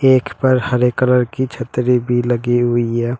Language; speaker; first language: Hindi; native; Hindi